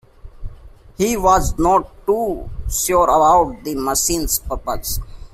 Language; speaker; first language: English; non-native, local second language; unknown